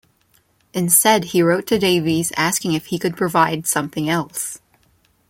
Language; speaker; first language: English; non-native, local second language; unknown